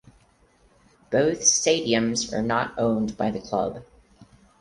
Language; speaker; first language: English; non-native, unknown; Portuguese